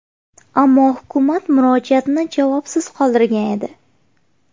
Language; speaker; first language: Uzbek; native; Uzbek